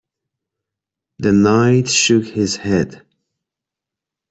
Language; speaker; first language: English; non-native, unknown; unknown